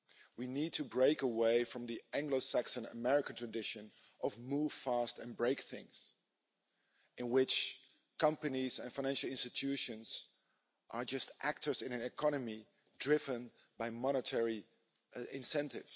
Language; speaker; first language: English; non-native, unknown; Dutch